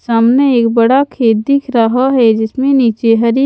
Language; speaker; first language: Hindi; native; Hindi